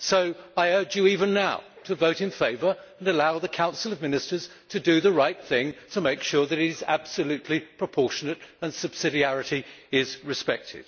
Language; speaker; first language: English; native; English